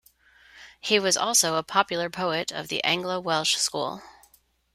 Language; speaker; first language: English; non-native, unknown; Spanish